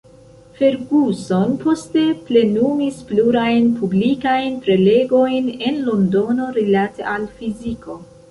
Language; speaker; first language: Esperanto; non-native, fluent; Central Kurdish